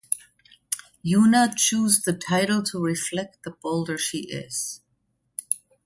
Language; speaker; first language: English; non-native, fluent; German